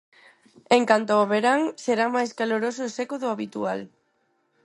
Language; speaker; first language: Galician; non-native, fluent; Spanish